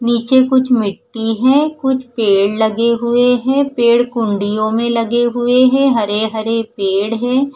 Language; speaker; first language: Hindi; non-native, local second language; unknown